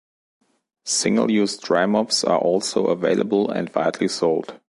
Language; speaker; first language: English; non-native, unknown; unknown